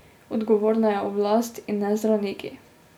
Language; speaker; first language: Slovenian; native; Slovenian